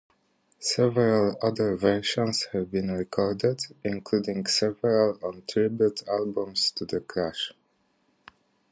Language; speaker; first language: English; native; English